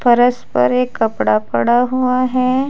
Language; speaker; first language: Hindi; native; Hindi